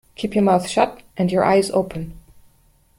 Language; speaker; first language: English; non-native, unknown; German